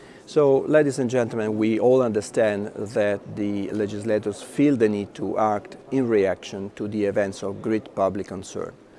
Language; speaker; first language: English; non-native, fluent; Italian